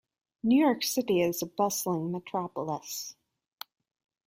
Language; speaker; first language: English; native; English